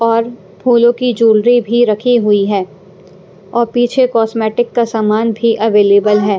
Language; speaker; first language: Hindi; non-native, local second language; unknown